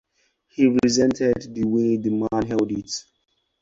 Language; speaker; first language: English; non-native, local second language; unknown